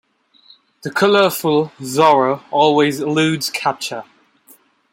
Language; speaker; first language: English; non-native, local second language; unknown